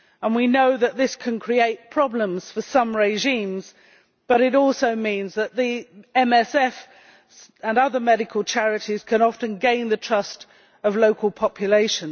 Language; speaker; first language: English; native; English